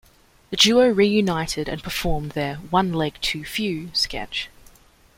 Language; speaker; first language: English; native; English